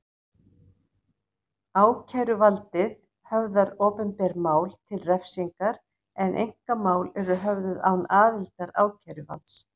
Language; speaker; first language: Icelandic; native; Icelandic